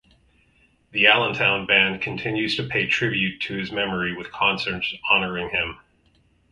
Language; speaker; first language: English; native; English